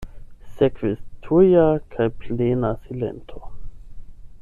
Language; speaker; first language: Esperanto; non-native, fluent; German